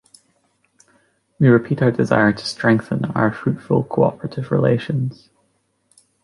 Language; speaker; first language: English; native; English